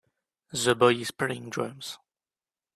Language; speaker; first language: English; native; English